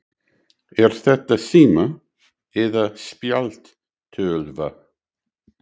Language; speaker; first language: Icelandic; non-native, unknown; English